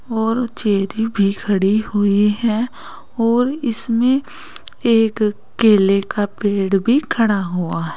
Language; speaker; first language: Hindi; native; Hindi